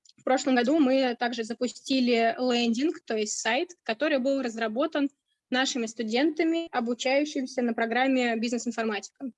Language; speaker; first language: Russian; native; Russian